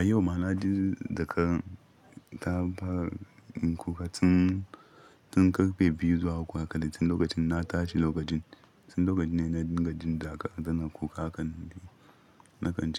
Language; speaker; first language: Hausa; non-native, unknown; Yoruba